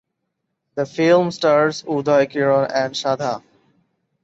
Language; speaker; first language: English; non-native, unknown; Bangla